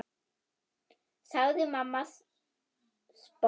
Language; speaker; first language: Icelandic; non-native, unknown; German